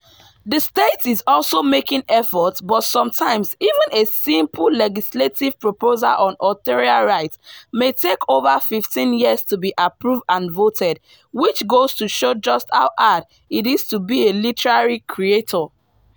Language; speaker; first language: English; non-native, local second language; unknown